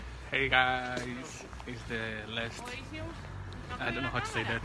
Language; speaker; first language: English; non-native, learner; Portuguese